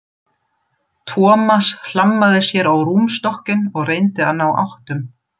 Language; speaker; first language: Icelandic; non-native, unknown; German